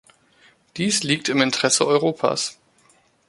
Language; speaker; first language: German; native; German